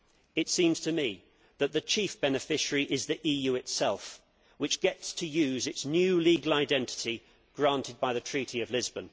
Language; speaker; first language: English; native; English